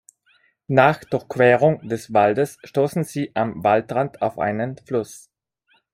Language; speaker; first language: German; non-native, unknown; Italian